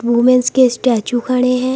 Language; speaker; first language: Hindi; native; Hindi